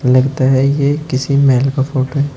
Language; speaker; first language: Hindi; native; Hindi